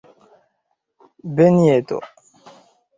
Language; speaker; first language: Esperanto; non-native, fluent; Chinese